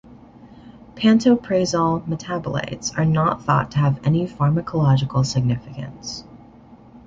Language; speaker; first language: English; native; English